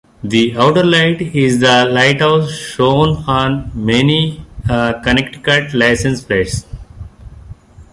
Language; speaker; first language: English; non-native, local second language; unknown